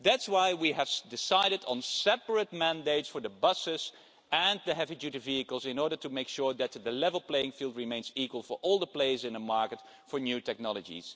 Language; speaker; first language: English; non-native, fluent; Dutch